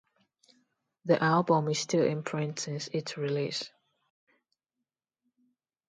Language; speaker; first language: English; non-native, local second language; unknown